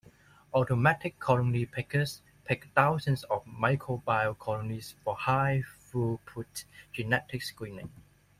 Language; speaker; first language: English; non-native, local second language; Cantonese